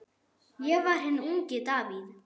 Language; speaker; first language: Icelandic; non-native, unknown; German